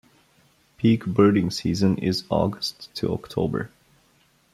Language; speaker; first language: English; non-native, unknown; Bulgarian